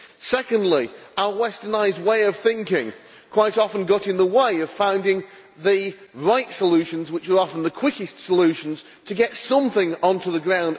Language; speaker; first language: English; native; English